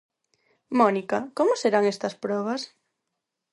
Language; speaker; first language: Galician; non-native, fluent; Spanish